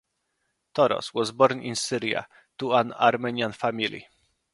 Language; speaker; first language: English; non-native, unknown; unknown